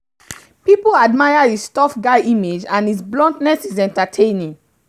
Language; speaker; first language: English; non-native, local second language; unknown